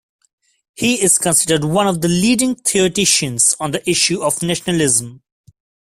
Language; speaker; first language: English; non-native, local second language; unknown